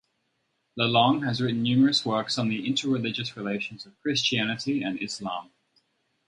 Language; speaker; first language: English; native; English